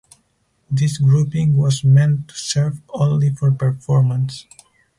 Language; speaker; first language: English; non-native, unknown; Spanish